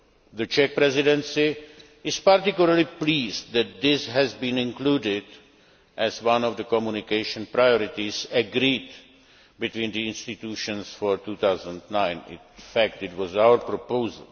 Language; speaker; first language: English; non-native, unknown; Czech